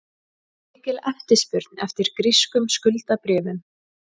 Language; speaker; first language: Icelandic; native; Icelandic